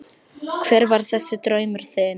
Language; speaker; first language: Icelandic; non-native, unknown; Polish